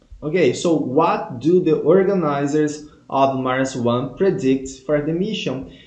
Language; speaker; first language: English; non-native, fluent; Portuguese